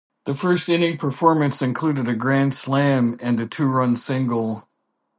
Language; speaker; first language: English; native; English